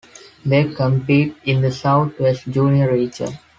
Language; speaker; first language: English; non-native, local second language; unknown